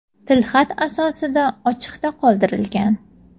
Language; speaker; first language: Uzbek; native; Uzbek